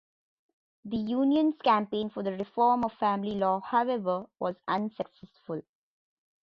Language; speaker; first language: English; non-native, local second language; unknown